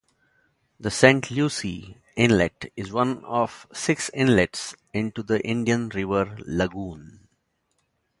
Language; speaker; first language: English; non-native, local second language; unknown